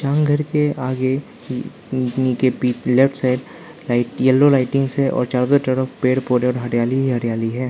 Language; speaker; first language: Hindi; non-native, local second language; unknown